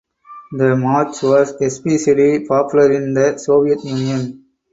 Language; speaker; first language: English; non-native, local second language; Tamil